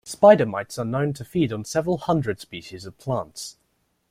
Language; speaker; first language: English; native; English